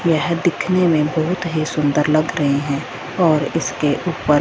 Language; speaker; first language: Hindi; non-native, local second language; Punjabi